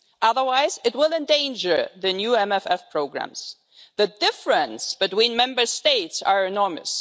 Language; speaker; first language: English; non-native, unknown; German